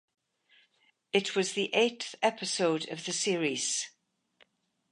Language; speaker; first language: English; native; English